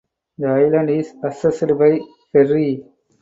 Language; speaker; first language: English; non-native, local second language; Tamil